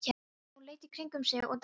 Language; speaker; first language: Icelandic; non-native, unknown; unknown